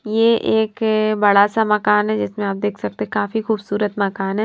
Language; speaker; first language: Hindi; native; Hindi